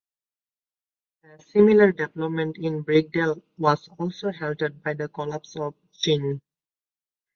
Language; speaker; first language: English; non-native, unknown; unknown